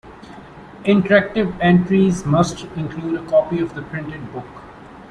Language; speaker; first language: English; non-native, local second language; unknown